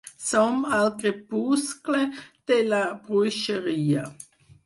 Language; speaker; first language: Catalan; non-native, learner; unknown